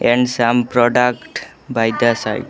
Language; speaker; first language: English; non-native, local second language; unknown